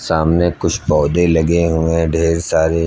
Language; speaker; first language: Hindi; native; Hindi